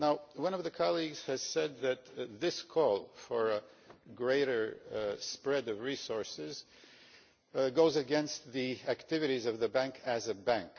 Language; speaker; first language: English; non-native, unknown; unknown